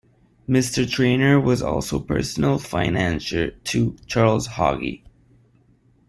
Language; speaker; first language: English; non-native, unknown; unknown